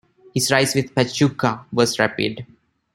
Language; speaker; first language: English; non-native, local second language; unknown